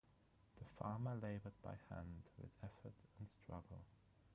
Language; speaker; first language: English; non-native, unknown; German